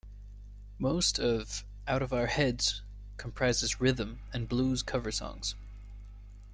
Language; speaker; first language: English; native; English